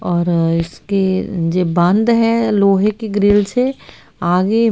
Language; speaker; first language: Hindi; native; Hindi